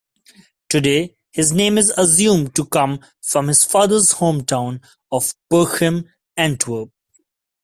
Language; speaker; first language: English; non-native, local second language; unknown